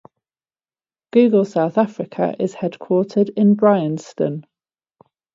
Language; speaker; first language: English; native; English